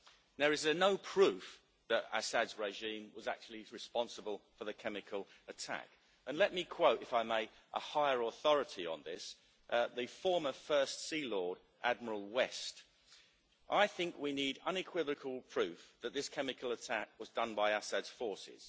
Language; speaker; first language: English; native; English